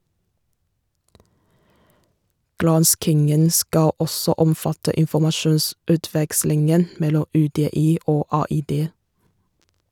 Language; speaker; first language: Norwegian; non-native, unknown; Chinese